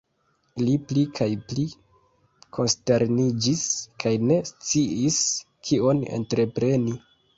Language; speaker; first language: Esperanto; non-native, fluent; Kinyarwanda